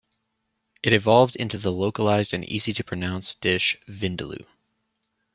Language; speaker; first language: English; native; English